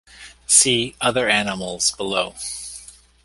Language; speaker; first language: English; native; English